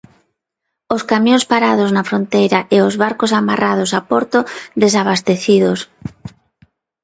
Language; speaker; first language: Galician; non-native, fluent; Spanish